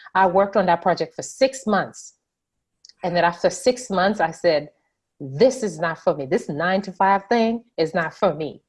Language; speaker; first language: English; non-native, fluent; Haitian Creole